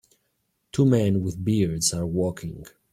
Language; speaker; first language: English; native; English